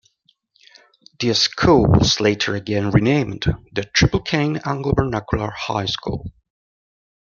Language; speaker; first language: English; non-native, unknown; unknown